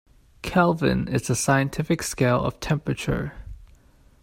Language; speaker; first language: English; non-native, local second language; Cantonese